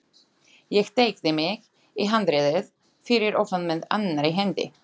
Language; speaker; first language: Icelandic; non-native, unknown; Slovak